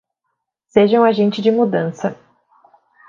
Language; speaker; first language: Portuguese; native; Portuguese